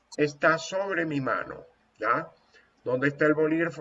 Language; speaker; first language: Spanish; native; Spanish